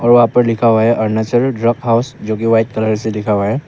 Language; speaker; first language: Hindi; non-native, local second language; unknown